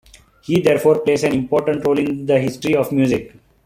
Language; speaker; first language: English; non-native, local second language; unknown